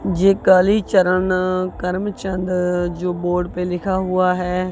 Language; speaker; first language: Hindi; non-native, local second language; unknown